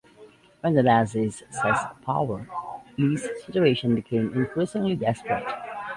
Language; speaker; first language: English; native; English